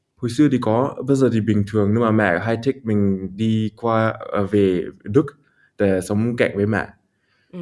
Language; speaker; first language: Vietnamese; early bilingual, heritage; Vietnamese